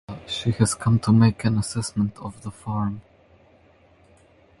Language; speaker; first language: English; native; English